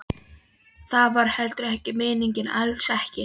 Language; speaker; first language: Icelandic; non-native, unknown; Polish